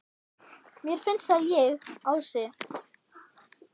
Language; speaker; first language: Icelandic; non-native, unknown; German